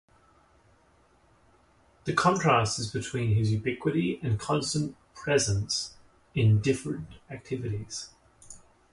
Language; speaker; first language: English; native; English